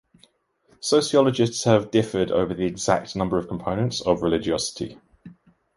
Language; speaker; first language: English; native; English